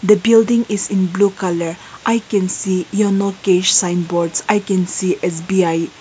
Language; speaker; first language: English; non-native, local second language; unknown